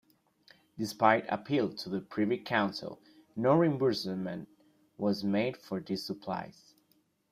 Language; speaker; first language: English; non-native, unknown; Spanish